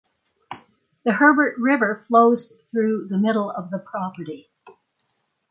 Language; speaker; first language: English; native; English